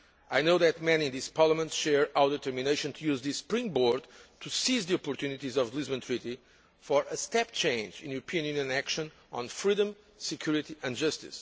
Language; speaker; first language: English; non-native, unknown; Portuguese